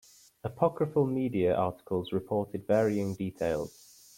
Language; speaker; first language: English; native; English